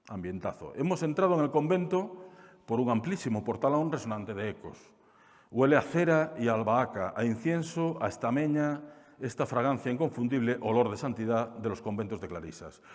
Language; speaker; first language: Spanish; non-native, local second language; Galician